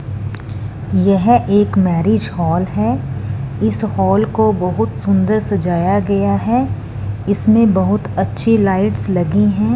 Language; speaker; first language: Hindi; non-native, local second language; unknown